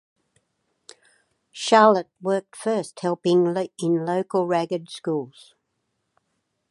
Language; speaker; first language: English; native; English